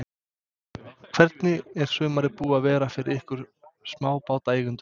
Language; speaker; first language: Icelandic; non-native, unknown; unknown